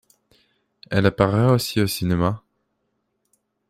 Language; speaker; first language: French; non-native, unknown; Polish